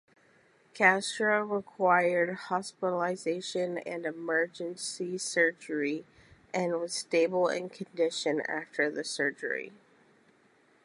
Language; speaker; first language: English; native; English